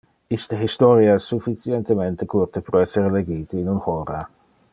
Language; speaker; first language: Interlingua; non-native, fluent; Dutch